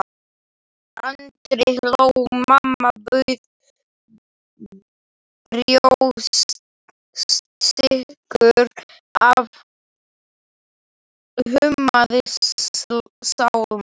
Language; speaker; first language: Icelandic; non-native, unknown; Slovak